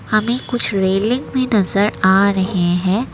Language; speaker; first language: Hindi; non-native, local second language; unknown